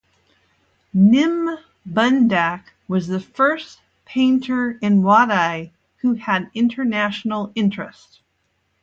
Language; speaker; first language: English; native; English